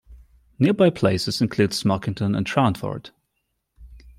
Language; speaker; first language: English; non-native, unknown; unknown